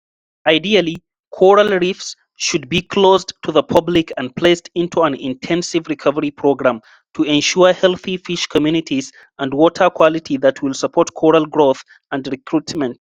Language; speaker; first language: English; non-native, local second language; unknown